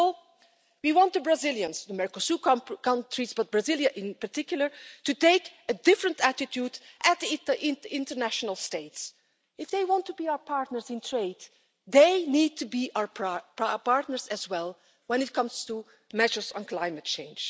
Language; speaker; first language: English; non-native, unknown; Dutch